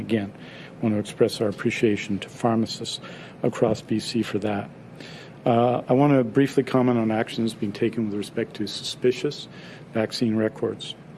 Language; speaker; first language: English; native; English